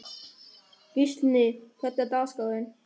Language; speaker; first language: Icelandic; non-native, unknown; German